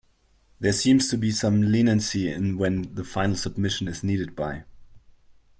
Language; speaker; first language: English; non-native, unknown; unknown